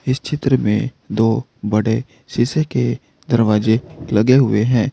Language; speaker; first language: Hindi; native; Hindi